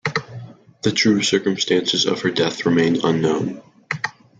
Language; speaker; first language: English; native; English